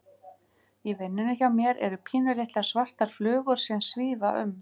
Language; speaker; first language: Icelandic; native; Icelandic